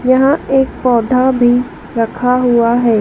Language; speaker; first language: Hindi; native; Hindi